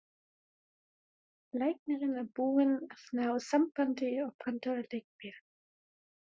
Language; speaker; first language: Icelandic; non-native, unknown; German